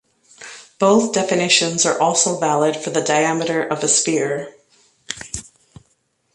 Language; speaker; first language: English; native; English